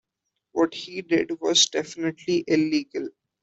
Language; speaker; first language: English; non-native, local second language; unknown